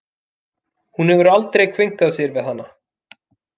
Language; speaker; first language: Icelandic; native; Icelandic